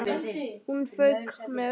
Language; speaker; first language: Icelandic; native; Icelandic